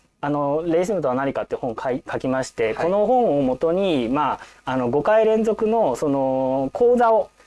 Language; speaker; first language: Japanese; native; Japanese